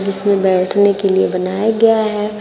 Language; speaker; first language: Hindi; native; Hindi